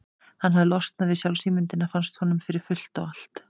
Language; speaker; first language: Icelandic; native; Icelandic